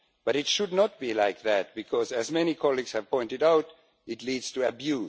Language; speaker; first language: English; non-native, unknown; Estonian